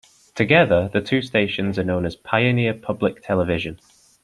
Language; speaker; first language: English; native; English